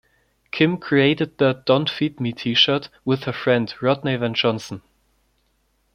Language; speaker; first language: English; non-native, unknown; German